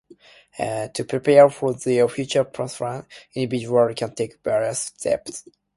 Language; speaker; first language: English; non-native, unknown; Japanese